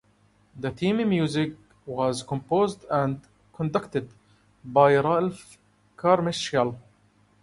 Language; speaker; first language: English; non-native, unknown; Arabic